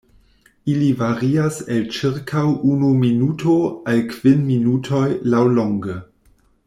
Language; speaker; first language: Esperanto; non-native, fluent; German